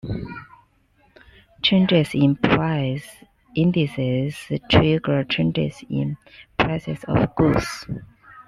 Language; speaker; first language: English; non-native, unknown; Chinese